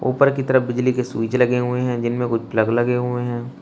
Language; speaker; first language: Hindi; native; Hindi